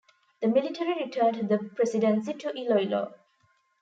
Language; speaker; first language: English; non-native, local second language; Tamil